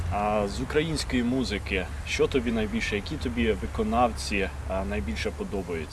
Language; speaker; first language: Ukrainian; native; Ukrainian